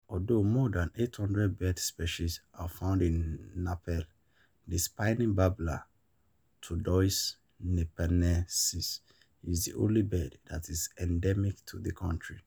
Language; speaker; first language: English; non-native, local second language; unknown